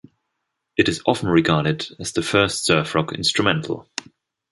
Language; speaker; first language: English; non-native, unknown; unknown